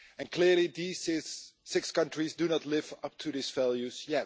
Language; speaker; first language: English; non-native, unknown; Dutch